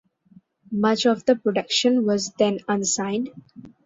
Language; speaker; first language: English; non-native, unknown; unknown